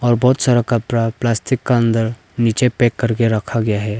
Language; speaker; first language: Hindi; non-native, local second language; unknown